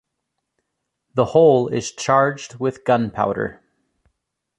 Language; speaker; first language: English; native; English